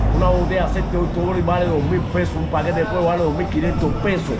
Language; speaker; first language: Spanish; native; Spanish